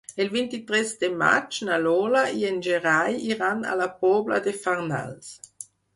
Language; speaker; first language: Catalan; non-native, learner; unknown